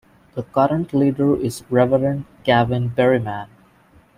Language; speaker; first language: English; non-native, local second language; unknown